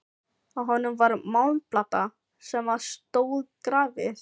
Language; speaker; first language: Icelandic; non-native, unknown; Filipino